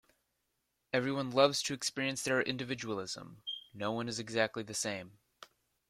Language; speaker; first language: English; native; English